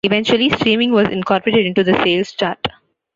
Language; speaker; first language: English; non-native, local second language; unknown